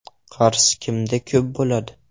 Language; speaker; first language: Uzbek; non-native, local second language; Russian